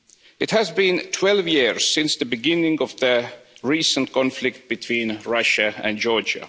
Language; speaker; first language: English; non-native, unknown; Estonian